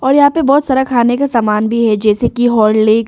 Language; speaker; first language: Hindi; early bilingual, other home language; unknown